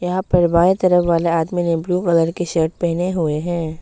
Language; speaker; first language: Hindi; early bilingual, other home language; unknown